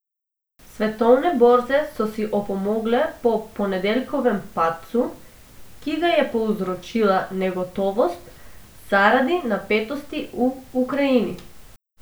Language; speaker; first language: Slovenian; non-native, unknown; Macedonian